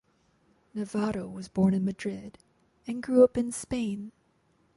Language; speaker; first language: English; native; English